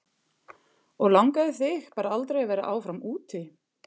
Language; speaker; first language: Icelandic; non-native, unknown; German